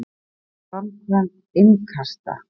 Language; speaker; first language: Icelandic; native; Icelandic